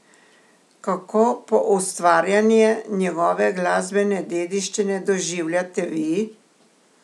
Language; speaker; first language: Slovenian; native; Slovenian